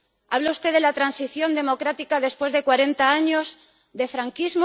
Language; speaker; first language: Spanish; native; Spanish